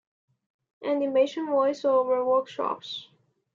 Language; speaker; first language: English; non-native, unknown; Chinese